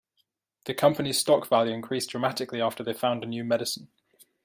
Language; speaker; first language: English; native; English